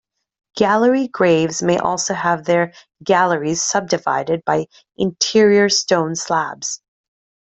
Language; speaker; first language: English; native; English